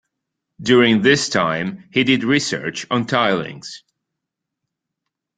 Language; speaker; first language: English; non-native, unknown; Italian